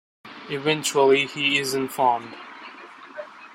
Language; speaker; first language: English; non-native, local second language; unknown